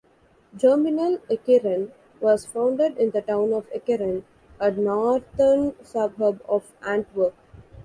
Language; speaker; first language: English; non-native, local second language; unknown